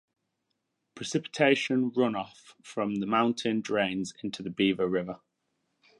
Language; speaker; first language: English; native; English